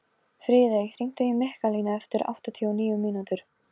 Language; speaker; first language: Icelandic; non-native, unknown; Polish